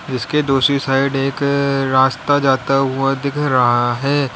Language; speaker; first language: Hindi; native; Hindi